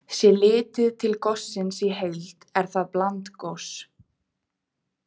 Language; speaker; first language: Icelandic; native; Icelandic